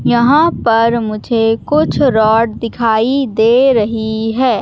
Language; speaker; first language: Hindi; native; Hindi